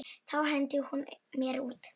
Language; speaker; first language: Icelandic; non-native, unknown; Polish